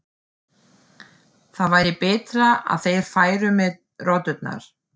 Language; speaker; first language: Icelandic; non-native, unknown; German